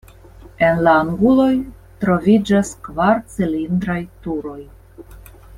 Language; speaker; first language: Esperanto; non-native, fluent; Russian